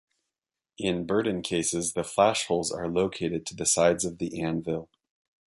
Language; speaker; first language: English; native; English